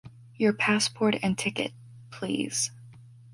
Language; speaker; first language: English; native; English